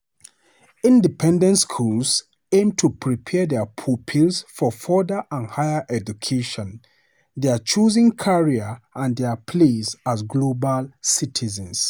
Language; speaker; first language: English; non-native, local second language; Hausa